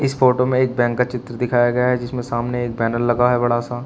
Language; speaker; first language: Hindi; native; Hindi